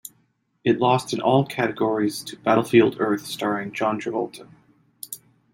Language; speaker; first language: English; native; English